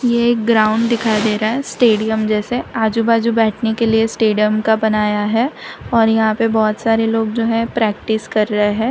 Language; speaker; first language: Hindi; non-native, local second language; Gujarati